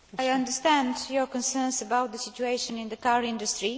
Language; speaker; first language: English; native; English